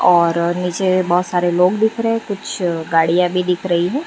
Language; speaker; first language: Hindi; non-native, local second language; Gujarati